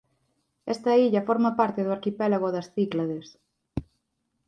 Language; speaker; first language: Galician; native; Galician